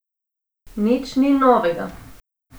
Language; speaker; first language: Slovenian; non-native, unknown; Macedonian